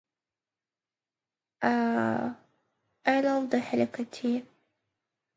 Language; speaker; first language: English; native; English